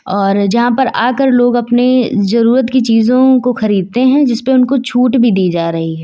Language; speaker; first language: Hindi; native; Hindi